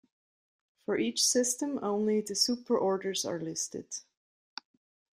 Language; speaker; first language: English; non-native, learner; Swiss German